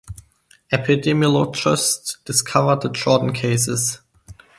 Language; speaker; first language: English; non-native, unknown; German